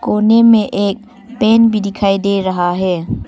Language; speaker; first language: Hindi; early bilingual, other home language; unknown